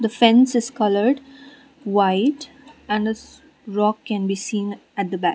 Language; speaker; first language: English; non-native, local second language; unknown